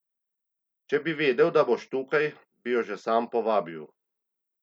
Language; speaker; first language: Slovenian; native; Slovenian